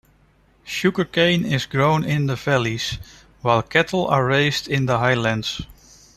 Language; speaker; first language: English; non-native, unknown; Dutch